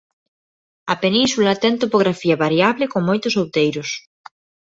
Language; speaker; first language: Galician; non-native, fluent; Spanish